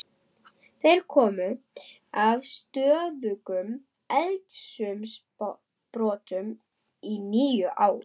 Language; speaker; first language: Icelandic; non-native, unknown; German